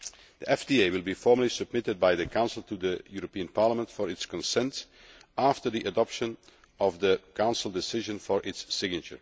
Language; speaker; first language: English; non-native, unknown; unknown